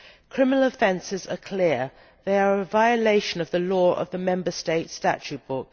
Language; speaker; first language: English; native; English